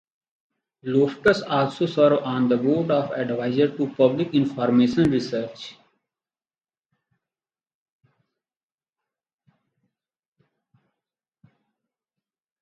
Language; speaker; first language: English; non-native, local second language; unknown